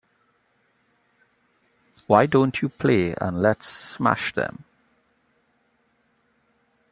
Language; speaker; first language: English; native; English